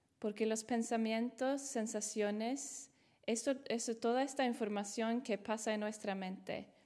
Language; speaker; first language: Spanish; non-native, fluent; Swedish